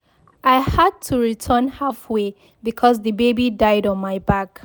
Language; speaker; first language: English; non-native, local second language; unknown